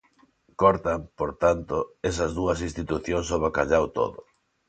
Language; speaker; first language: Galician; non-native, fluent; Spanish